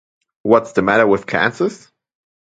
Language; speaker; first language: English; non-native, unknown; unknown